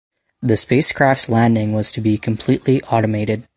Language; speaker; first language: English; native; English